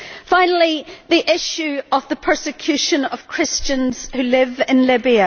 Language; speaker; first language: English; native; English